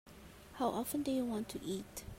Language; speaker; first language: English; non-native, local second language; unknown